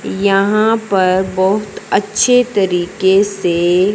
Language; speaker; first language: Hindi; non-native, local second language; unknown